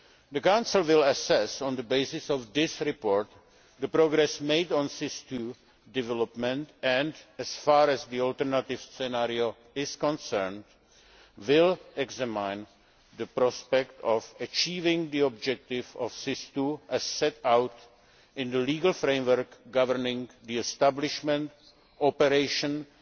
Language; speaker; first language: English; non-native, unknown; Czech